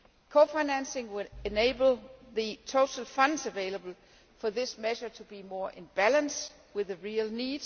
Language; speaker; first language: English; non-native, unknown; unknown